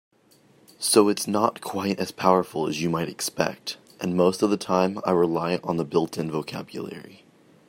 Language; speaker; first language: English; native; English